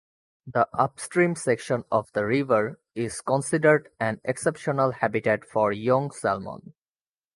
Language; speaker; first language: English; non-native, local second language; Bangla